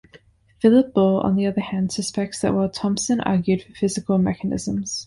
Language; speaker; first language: English; non-native, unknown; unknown